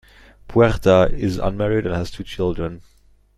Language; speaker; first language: English; native; English